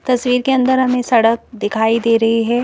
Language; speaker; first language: Hindi; native; Hindi